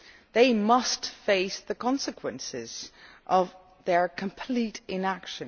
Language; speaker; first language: English; non-native, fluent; Dutch